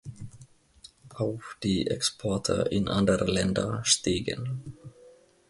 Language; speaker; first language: German; non-native, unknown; Finnish